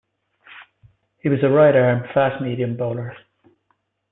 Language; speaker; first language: English; native; English